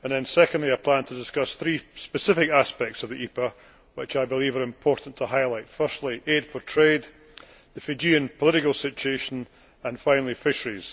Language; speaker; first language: English; native; English